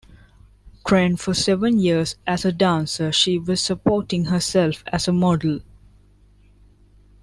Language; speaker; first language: English; non-native, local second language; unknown